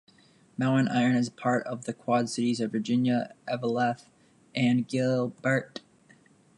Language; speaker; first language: English; native; English